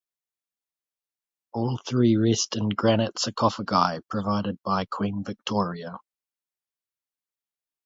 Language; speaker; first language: English; native; English